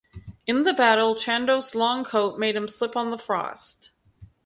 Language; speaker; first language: English; native; English